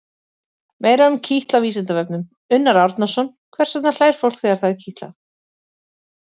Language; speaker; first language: Icelandic; native; Icelandic